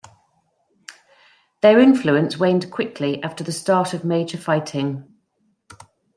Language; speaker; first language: English; native; English